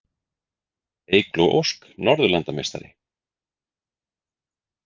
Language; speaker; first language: Icelandic; native; Icelandic